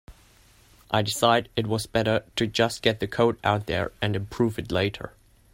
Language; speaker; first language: English; non-native, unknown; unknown